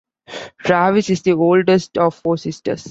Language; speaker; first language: English; non-native, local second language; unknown